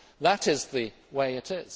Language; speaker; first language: English; native; English